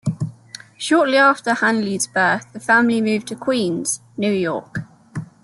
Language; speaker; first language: English; native; English